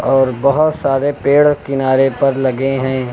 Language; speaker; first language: Hindi; native; Hindi